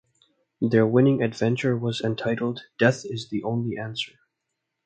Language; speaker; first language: English; non-native, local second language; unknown